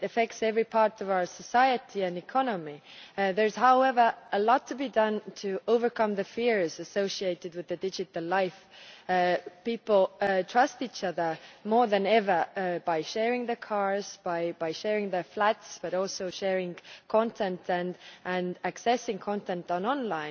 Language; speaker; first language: English; non-native, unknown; Estonian